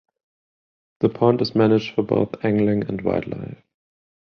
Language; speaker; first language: English; non-native, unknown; German